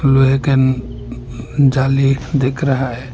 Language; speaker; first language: Hindi; non-native, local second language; Bangla